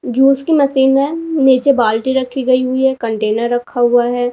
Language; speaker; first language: Hindi; native; Hindi